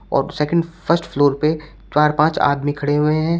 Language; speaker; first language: Hindi; native; Hindi